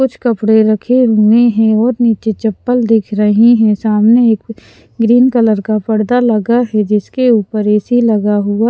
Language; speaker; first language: Hindi; non-native, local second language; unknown